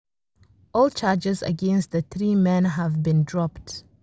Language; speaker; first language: English; non-native, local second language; Hausa